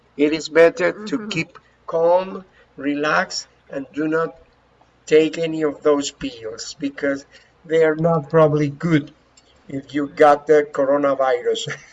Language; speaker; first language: English; non-native, fluent; Spanish